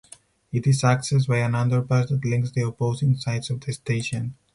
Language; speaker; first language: English; non-native, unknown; Spanish